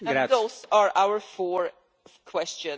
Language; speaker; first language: English; non-native, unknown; Swedish